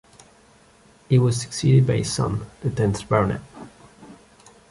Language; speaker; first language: English; non-native, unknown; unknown